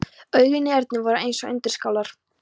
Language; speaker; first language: Icelandic; non-native, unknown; Polish